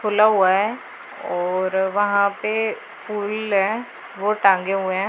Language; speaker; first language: Hindi; non-native, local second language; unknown